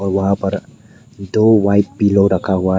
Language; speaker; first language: Hindi; non-native, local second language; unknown